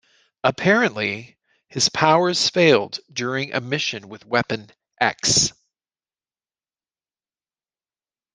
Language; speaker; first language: English; native; English